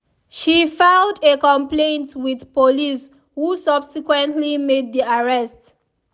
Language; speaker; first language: English; non-native, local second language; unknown